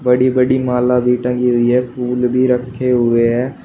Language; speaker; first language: Hindi; native; Hindi